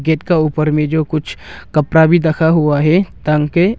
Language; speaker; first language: Hindi; non-native, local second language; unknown